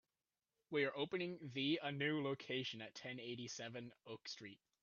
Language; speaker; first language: English; native; English